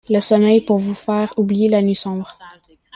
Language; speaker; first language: French; native; French